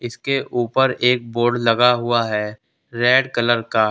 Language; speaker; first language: Hindi; native; Hindi